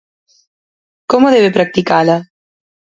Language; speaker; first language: Galician; native; Galician